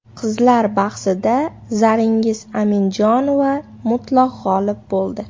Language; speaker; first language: Uzbek; native; Uzbek